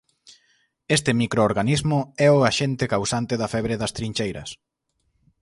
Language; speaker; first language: Galician; native; Galician